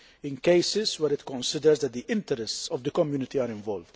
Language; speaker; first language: English; non-native, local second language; Maltese